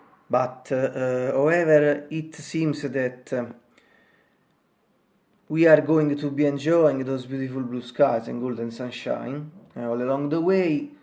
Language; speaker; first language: English; non-native, learner; Italian